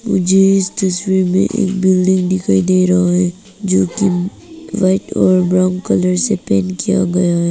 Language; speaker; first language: Hindi; non-native, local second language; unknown